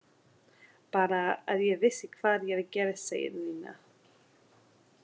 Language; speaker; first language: Icelandic; non-native, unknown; English